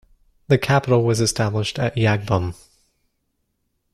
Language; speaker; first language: English; native; English